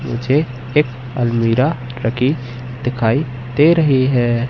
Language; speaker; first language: Hindi; native; Hindi